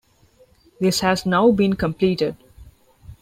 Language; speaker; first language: English; non-native, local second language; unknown